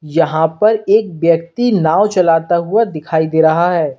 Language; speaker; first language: Hindi; native; Hindi